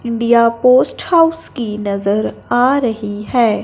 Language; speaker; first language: Hindi; non-native, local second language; Punjabi